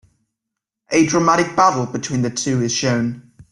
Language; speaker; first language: English; native; English